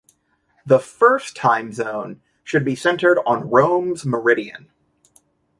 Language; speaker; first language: English; native; English